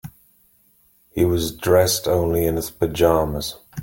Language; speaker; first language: English; native; English